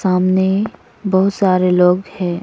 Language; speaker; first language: Hindi; non-native, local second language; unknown